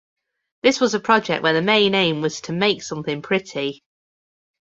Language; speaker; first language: English; native; English